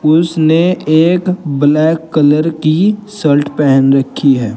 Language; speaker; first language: Hindi; native; Hindi